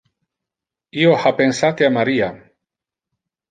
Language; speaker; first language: Interlingua; non-native, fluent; Italian